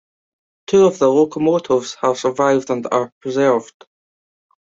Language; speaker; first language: English; native; English